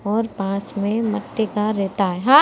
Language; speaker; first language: Hindi; native; Hindi